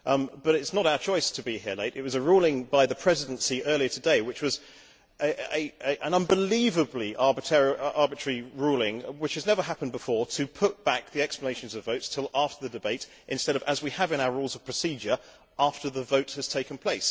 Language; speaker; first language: English; native; English